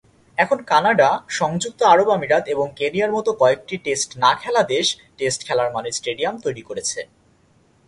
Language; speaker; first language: Bangla; native; Bangla